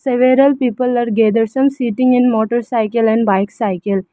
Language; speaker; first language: English; non-native, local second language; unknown